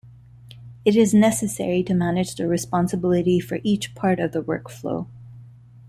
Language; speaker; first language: English; non-native, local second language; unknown